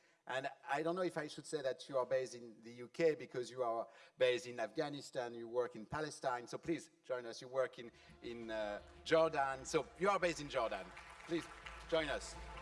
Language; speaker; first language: English; non-native, fluent; French